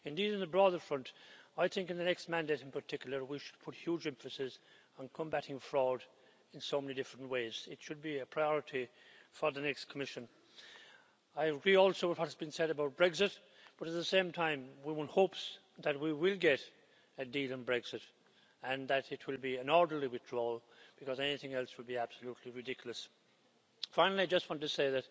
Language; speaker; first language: English; native; English